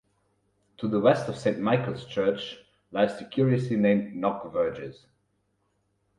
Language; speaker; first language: English; non-native, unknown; German